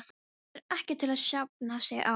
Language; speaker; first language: Icelandic; non-native, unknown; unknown